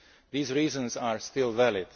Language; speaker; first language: English; non-native, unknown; Slovak